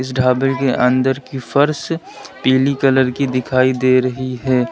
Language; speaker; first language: Hindi; native; Hindi